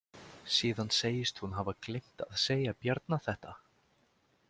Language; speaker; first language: Icelandic; native; Icelandic